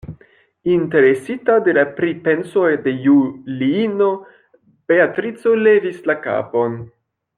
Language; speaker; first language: Esperanto; non-native, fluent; French